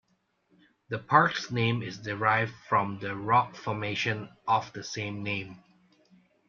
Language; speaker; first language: English; non-native, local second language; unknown